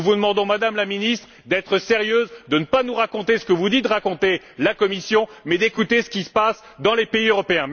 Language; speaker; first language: French; native; French